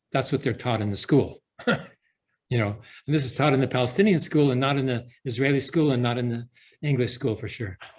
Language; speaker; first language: English; early bilingual, other home language; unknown